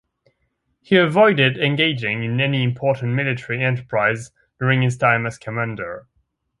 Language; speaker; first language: English; non-native, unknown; French